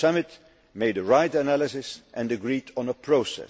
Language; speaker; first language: English; non-native, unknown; Dutch